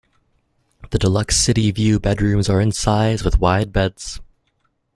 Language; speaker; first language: English; native; English